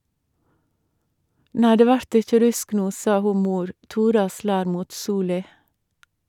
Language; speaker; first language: Norwegian; native; Norwegian